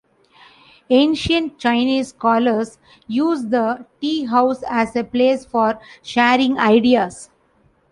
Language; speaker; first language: English; non-native, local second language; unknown